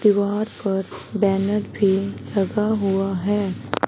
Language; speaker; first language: Hindi; non-native, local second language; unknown